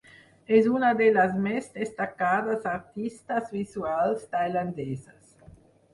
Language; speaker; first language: Catalan; non-native, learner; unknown